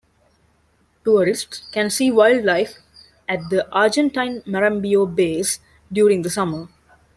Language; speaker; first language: English; non-native, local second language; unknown